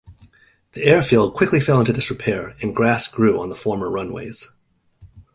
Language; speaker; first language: English; native; English